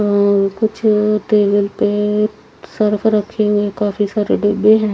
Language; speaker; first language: Hindi; native; Hindi